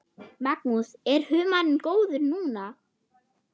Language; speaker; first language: Icelandic; non-native, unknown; German